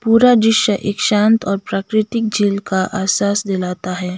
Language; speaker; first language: Hindi; non-native, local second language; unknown